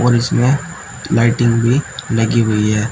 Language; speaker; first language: Hindi; native; Hindi